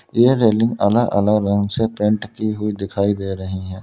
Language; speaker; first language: Hindi; native; Hindi